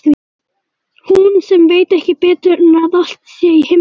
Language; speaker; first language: Icelandic; native; Icelandic